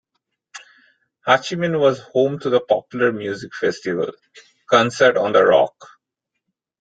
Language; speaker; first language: English; non-native, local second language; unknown